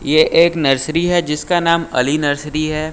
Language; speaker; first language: Hindi; native; Hindi